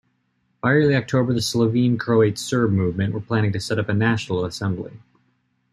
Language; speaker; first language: English; native; English